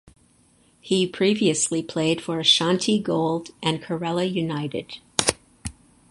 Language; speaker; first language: English; native; English